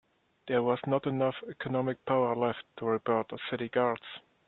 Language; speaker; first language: English; native; English